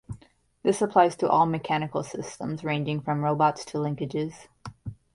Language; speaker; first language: English; native; English